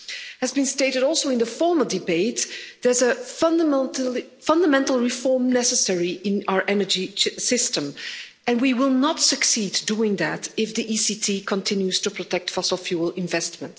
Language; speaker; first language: English; non-native, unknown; Dutch